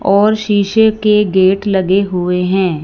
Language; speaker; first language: Hindi; non-native, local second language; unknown